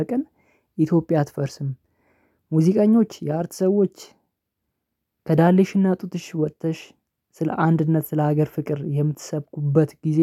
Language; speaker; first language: Amharic; non-native, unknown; Oromo